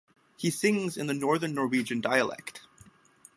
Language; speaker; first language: English; native; English